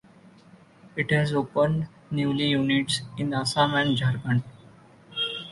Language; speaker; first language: English; non-native, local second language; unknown